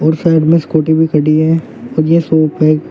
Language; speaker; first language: Hindi; native; Hindi